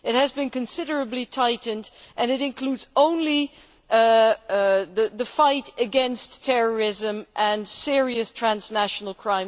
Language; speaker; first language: English; non-native, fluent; Dutch